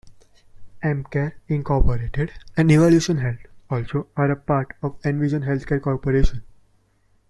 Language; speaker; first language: English; non-native, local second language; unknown